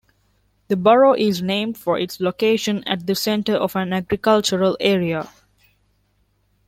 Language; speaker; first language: English; non-native, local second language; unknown